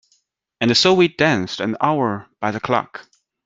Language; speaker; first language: English; non-native, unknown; Chinese